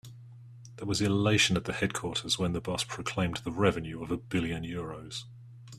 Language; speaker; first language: English; native; English